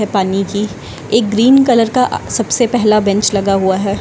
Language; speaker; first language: Hindi; native; Hindi